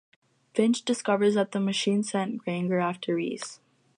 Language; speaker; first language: English; native; English